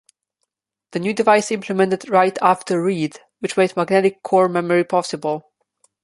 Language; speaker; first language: English; non-native, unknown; Slovenian